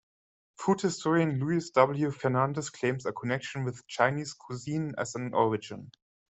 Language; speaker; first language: English; non-native, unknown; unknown